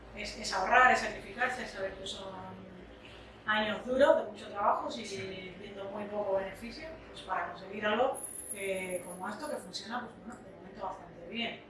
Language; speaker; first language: Spanish; native; Spanish